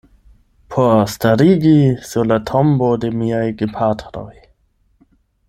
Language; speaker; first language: Esperanto; non-native, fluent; German